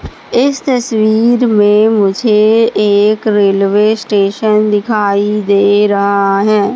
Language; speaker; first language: Hindi; native; Hindi